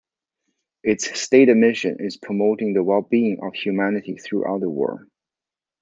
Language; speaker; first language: English; non-native, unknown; Chinese